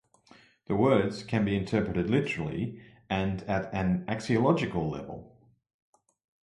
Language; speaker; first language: English; native; English